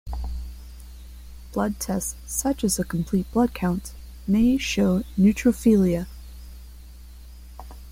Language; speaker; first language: English; non-native, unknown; Spanish